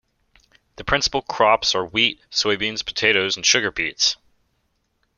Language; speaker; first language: English; native; English